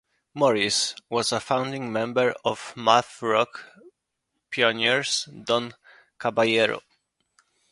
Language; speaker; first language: English; non-native, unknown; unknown